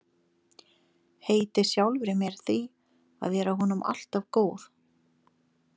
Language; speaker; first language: Icelandic; non-native, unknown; Lithuanian